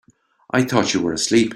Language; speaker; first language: English; native; English